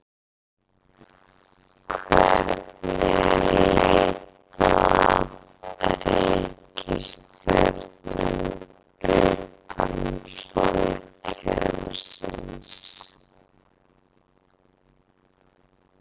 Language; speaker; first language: Icelandic; native; Icelandic